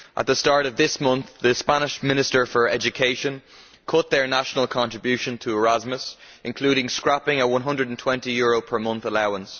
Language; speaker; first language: English; native; English